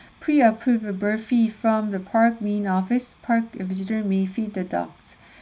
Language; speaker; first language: English; non-native, fluent; Korean